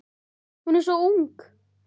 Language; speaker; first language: Icelandic; native; Icelandic